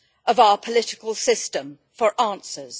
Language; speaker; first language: English; native; English